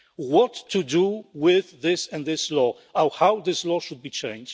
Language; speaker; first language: English; non-native, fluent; Polish